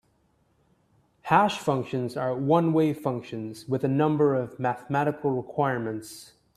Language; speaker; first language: English; native; English